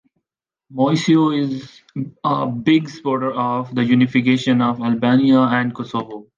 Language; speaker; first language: English; non-native, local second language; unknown